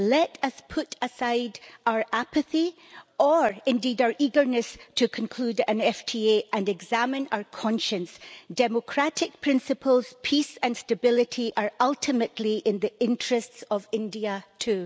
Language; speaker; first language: English; native; English